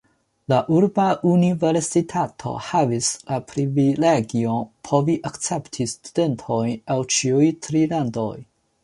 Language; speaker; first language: Esperanto; non-native, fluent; Chinese